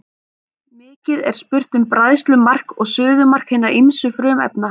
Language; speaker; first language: Icelandic; native; Icelandic